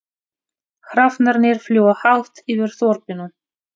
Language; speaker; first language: Icelandic; non-native, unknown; Russian